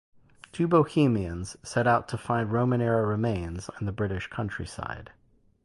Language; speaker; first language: English; native; English